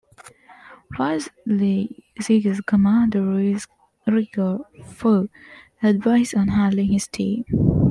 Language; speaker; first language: English; non-native, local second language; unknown